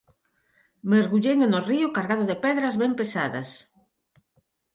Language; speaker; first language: Galician; non-native, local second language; Spanish